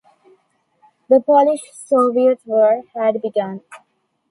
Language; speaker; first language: English; non-native, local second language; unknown